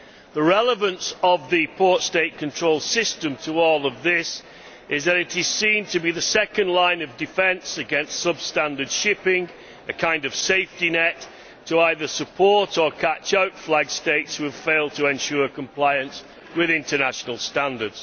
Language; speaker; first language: English; native; English